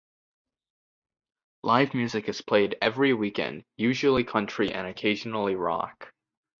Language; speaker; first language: English; native; English